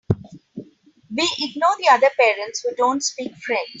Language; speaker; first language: English; non-native, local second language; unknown